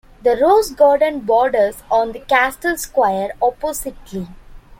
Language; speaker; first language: English; non-native, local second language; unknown